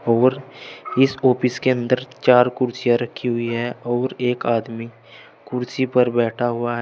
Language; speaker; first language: Hindi; native; Hindi